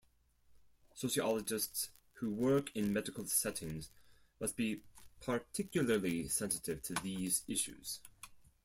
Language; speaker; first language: English; non-native, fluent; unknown